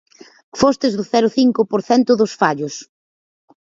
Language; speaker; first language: Galician; native; Galician